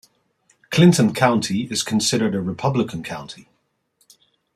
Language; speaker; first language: English; non-native, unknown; Dutch